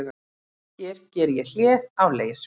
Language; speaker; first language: Icelandic; native; Icelandic